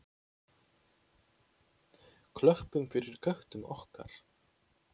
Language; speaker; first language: Icelandic; non-native, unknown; Polish